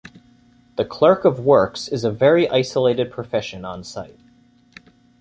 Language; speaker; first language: English; native; English